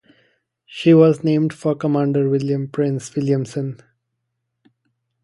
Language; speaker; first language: English; non-native, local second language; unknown